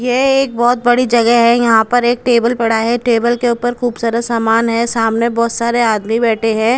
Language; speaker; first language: Hindi; non-native, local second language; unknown